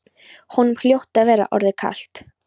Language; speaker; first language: Icelandic; non-native, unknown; Polish